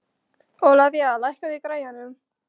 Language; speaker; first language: Icelandic; non-native, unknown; Polish